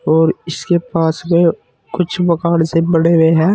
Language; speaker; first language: Hindi; native; Hindi